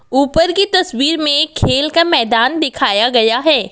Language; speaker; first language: Hindi; non-native, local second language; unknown